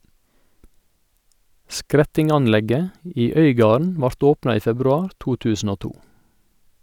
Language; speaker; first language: Norwegian; native; Norwegian